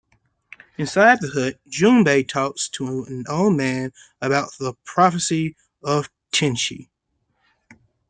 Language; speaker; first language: English; native; English